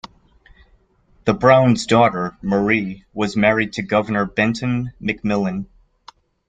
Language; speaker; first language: English; native; English